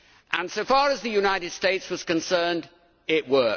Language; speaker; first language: English; native; English